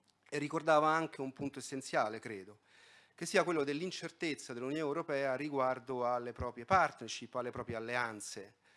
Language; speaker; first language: Italian; native; Italian